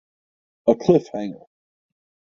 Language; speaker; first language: English; native; English